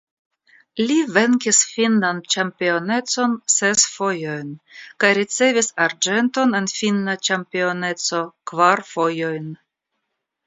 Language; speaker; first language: Esperanto; non-native, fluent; Russian